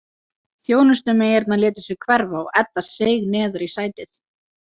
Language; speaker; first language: Icelandic; native; Icelandic